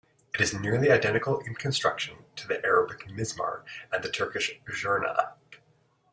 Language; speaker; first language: English; native; English